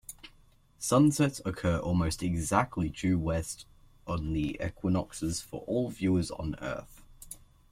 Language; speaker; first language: English; native; English